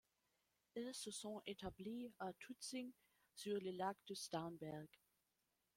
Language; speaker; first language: French; non-native, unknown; German